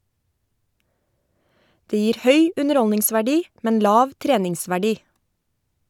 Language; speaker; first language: Norwegian; native; Norwegian